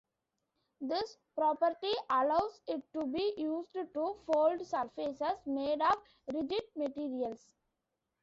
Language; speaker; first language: English; non-native, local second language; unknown